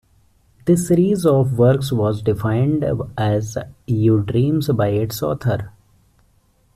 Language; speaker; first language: English; non-native, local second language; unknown